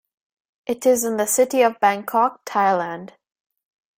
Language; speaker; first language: English; native; English